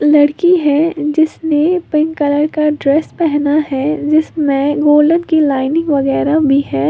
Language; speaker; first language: Hindi; native; Hindi